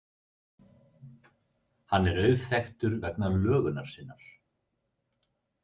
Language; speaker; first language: Icelandic; native; Icelandic